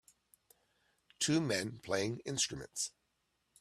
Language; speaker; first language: English; native; English